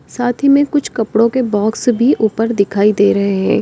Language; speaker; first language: Hindi; native; Hindi